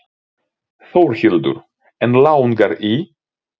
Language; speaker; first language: Icelandic; non-native, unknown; Ukrainian